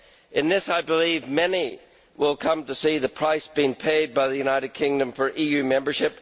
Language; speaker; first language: English; native; English